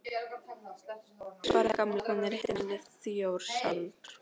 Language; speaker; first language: Icelandic; non-native, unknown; Polish